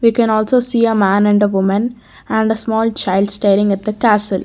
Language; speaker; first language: English; non-native, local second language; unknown